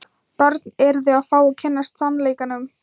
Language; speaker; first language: Icelandic; non-native, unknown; Thai